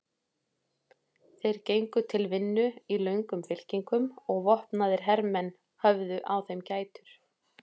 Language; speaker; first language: Icelandic; native; Icelandic